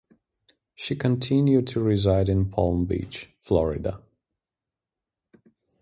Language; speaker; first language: English; native; English